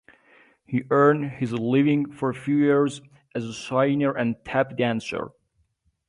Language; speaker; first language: English; native; English